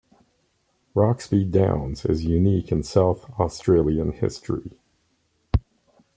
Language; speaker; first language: English; native; English